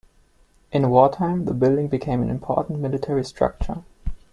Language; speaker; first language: English; non-native, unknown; German